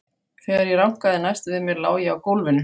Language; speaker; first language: Icelandic; non-native, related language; Faroese